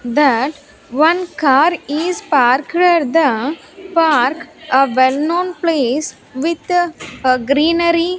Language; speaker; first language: English; non-native, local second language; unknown